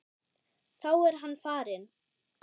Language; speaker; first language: Icelandic; non-native, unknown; German